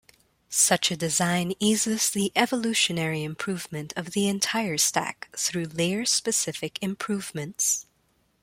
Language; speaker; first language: English; non-native, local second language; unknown